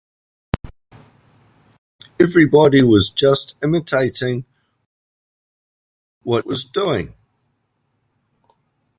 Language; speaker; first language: English; native; English